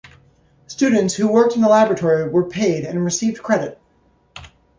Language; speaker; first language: English; native; English